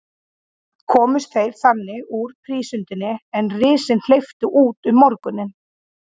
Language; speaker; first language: Icelandic; native; Icelandic